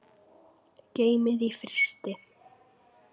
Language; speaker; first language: Icelandic; native; Icelandic